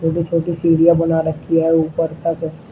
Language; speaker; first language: Hindi; native; Hindi